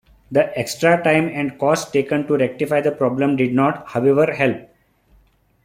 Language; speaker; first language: English; non-native, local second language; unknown